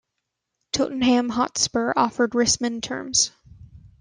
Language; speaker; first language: English; native; English